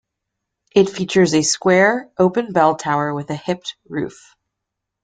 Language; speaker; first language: English; native; English